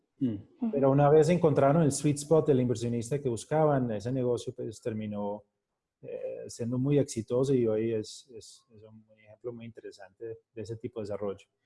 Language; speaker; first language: Spanish; non-native, related language; Portuguese